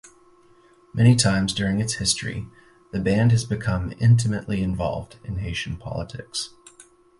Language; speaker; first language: English; native; English